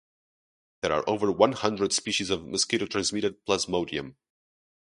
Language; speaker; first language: English; non-native, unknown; Portuguese